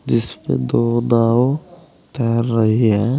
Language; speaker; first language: Hindi; native; Hindi